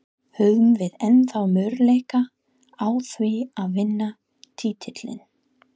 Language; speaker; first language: Icelandic; non-native, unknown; English